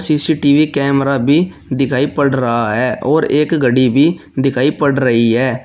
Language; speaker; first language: Hindi; native; Hindi